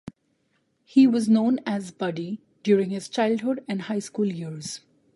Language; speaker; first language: English; non-native, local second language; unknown